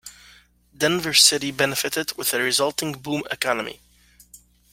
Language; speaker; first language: English; native; English